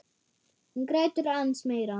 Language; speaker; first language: Icelandic; non-native, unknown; German